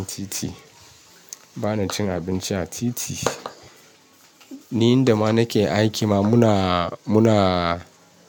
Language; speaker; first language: Hausa; non-native, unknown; Yoruba